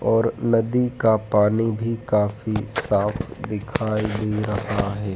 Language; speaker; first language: Hindi; native; Hindi